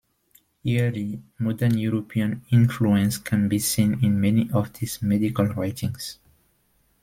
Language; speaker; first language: English; non-native, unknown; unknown